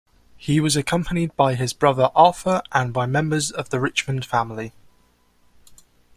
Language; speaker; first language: English; native; English